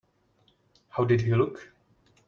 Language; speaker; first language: English; non-native, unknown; Czech